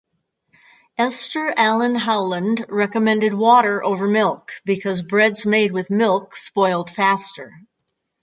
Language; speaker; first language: English; native; English